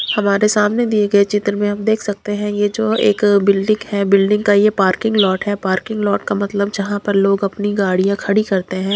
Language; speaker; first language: Hindi; non-native, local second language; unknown